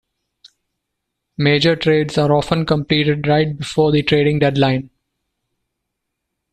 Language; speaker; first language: English; non-native, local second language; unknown